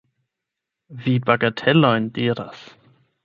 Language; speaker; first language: Esperanto; non-native, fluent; German